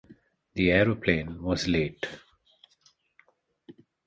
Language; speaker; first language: English; non-native, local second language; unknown